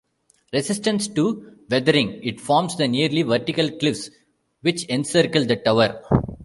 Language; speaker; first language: English; non-native, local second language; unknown